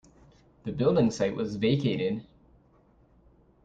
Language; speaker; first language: English; native; English